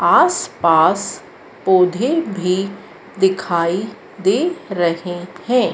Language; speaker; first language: Hindi; native; Hindi